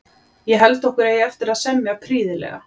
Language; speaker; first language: Icelandic; native; Icelandic